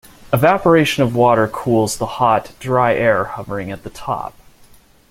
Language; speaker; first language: English; native; English